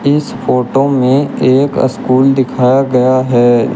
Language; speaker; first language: Hindi; native; Hindi